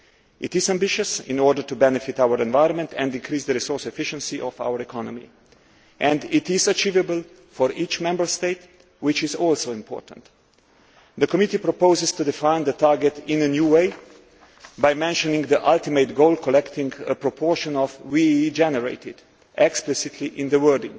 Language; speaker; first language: English; non-native, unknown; Slovenian